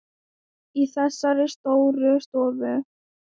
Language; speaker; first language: Icelandic; non-native, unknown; Thai